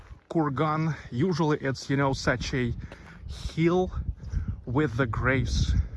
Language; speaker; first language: English; non-native, fluent; Russian